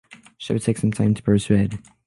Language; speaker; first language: English; non-native, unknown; French